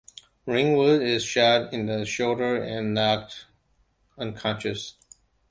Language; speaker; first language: English; non-native, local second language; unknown